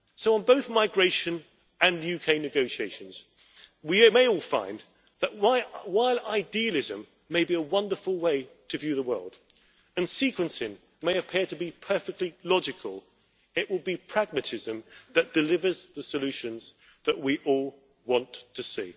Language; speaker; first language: English; native; English